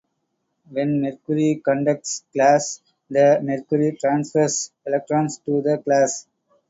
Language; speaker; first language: English; non-native, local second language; Tamil